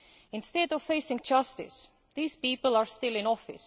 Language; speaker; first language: English; non-native, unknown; Estonian